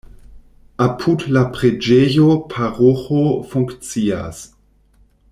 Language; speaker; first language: Esperanto; non-native, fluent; German